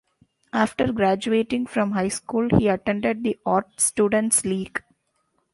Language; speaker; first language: English; non-native, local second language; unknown